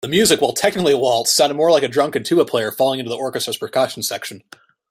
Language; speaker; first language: English; native; English